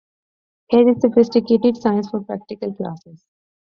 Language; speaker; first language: English; non-native, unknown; Urdu